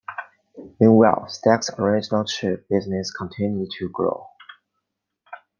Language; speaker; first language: English; non-native, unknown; Chinese